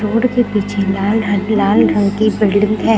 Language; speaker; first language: Hindi; native; Hindi